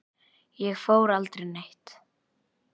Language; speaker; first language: Icelandic; native; Icelandic